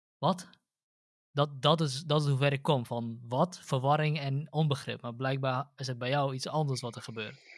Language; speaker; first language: Dutch; early bilingual, other home language; Central Kurdish